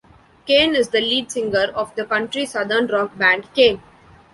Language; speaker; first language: English; non-native, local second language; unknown